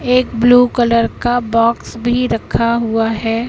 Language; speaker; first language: Hindi; native; Hindi